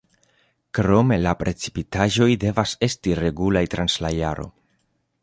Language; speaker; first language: Esperanto; non-native, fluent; Spanish